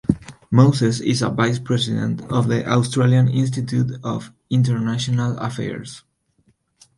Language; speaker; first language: English; non-native, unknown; Spanish